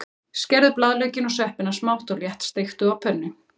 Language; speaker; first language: Icelandic; native; Icelandic